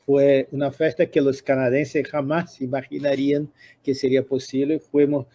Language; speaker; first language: Spanish; non-native, related language; Portuguese